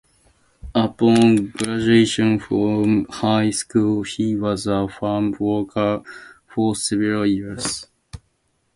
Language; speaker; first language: English; native; English